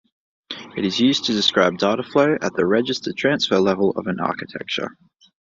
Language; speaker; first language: English; native; English